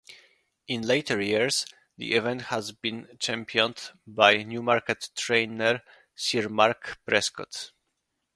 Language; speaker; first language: English; non-native, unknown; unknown